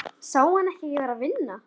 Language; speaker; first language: Icelandic; native; Icelandic